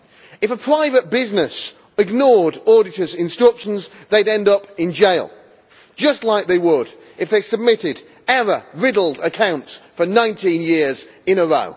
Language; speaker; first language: English; native; English